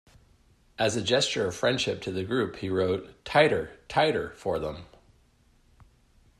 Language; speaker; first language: English; native; English